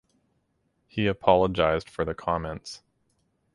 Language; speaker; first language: English; native; English